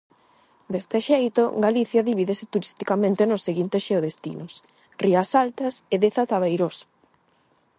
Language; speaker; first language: Galician; non-native, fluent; Spanish